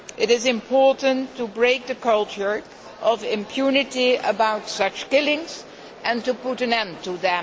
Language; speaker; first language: English; non-native, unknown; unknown